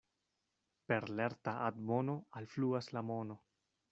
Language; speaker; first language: Esperanto; non-native, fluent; Spanish